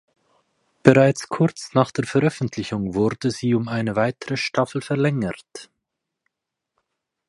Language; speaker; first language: German; native; German